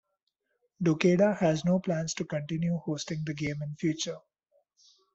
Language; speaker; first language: English; non-native, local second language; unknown